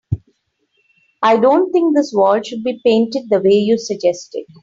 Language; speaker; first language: English; non-native, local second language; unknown